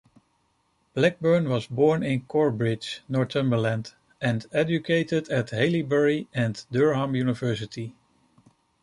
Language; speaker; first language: English; non-native, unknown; Dutch